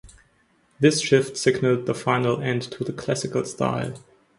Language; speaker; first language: English; non-native, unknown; German